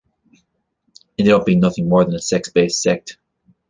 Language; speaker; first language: English; native; English